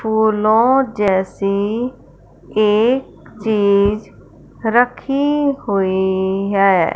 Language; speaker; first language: Hindi; non-native, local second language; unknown